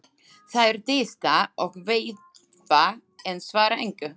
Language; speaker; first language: Icelandic; non-native, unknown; Slovak